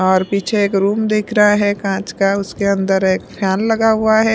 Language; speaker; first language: Hindi; non-native, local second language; Punjabi